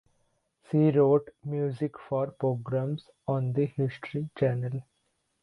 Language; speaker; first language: English; non-native, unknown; Bangla